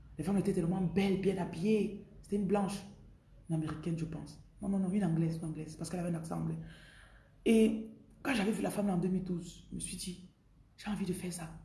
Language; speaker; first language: French; non-native, local second language; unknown